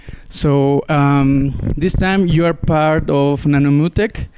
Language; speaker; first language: English; non-native, fluent; Spanish